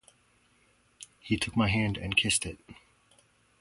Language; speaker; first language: English; native; English